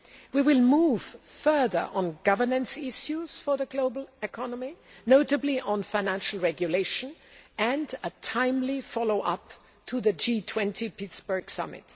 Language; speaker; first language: English; non-native, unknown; German